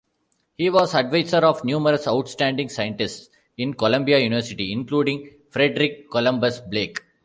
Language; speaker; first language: English; non-native, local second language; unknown